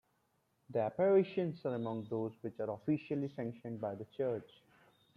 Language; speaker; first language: English; non-native, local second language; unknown